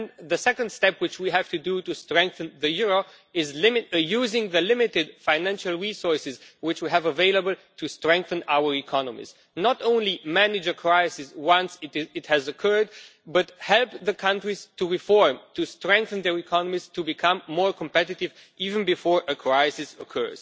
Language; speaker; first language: English; non-native, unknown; Romanian